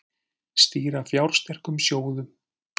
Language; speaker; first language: Icelandic; native; Icelandic